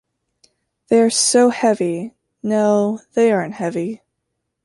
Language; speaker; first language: English; native; English